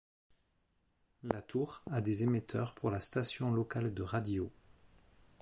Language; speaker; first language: French; native; French